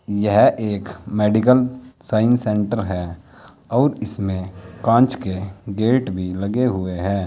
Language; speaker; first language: Hindi; native; Hindi